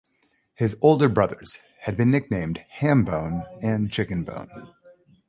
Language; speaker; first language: English; native; English